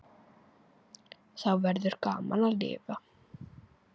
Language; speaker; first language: Icelandic; native; Icelandic